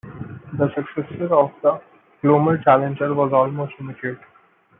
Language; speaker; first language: English; non-native, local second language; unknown